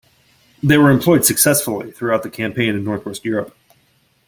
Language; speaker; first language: English; native; English